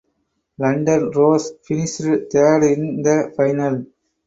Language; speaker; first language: English; non-native, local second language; Tamil